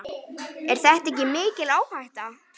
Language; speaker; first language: Icelandic; native; Icelandic